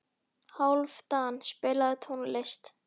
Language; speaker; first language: Icelandic; native; Icelandic